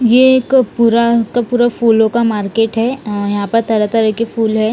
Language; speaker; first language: Hindi; non-native, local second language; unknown